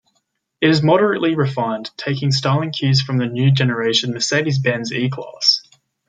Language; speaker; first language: English; native; English